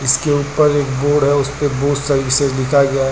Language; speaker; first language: Hindi; native; Hindi